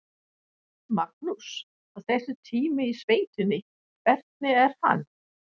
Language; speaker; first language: Icelandic; non-native, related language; Danish